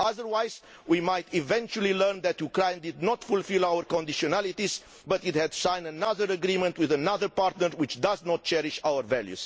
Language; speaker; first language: English; non-native, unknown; Romanian